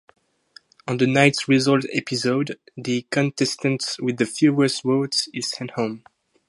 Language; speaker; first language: English; non-native, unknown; French